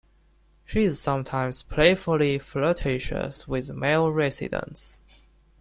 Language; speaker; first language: English; non-native, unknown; Chinese